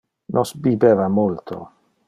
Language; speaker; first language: Interlingua; non-native, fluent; Dutch